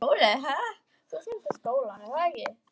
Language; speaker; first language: Icelandic; native; Icelandic